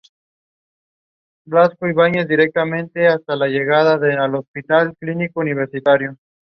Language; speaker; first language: English; non-native, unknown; Spanish